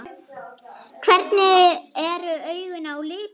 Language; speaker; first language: Icelandic; non-native, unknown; German